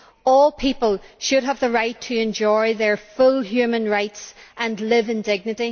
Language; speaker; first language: English; native; English